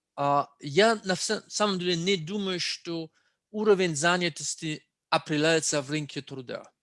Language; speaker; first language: Russian; non-native, fluent; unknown